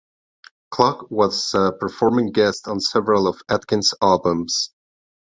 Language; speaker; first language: English; non-native, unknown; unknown